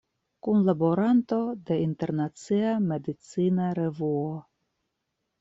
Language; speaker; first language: Esperanto; non-native, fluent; Russian